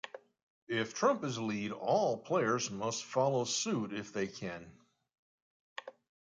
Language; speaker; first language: English; native; English